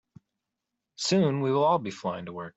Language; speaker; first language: English; native; English